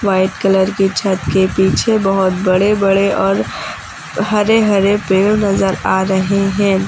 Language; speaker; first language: Hindi; native; Hindi